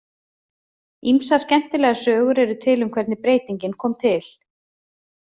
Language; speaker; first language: Icelandic; native; Icelandic